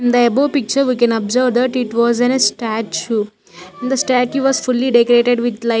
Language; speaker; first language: English; non-native, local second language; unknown